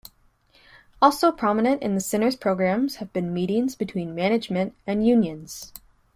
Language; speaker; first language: English; native; English